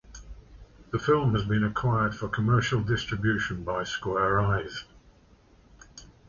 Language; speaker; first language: English; native; English